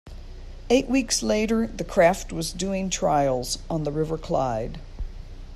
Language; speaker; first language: English; native; English